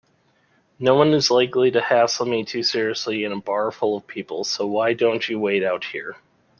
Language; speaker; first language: English; native; English